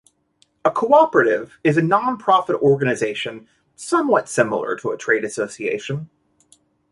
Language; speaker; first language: English; native; English